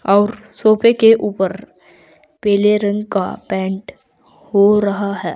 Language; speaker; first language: Hindi; native; Hindi